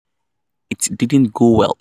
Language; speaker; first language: English; non-native, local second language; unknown